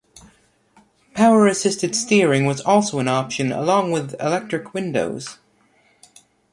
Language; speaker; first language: English; native; English